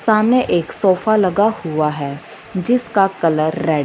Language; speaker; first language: Hindi; non-native, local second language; Punjabi